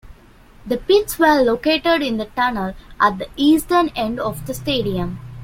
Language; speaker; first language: English; non-native, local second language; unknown